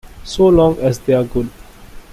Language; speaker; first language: English; non-native, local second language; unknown